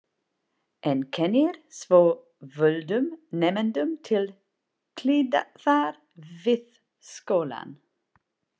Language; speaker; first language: Icelandic; non-native, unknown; English